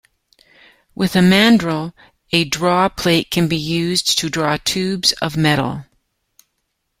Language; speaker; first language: English; native; English